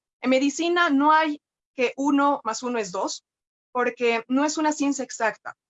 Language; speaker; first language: Spanish; native; Spanish